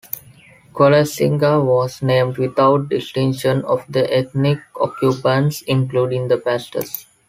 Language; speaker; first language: English; non-native, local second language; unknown